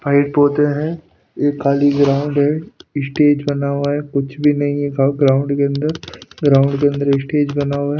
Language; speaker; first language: Hindi; non-native, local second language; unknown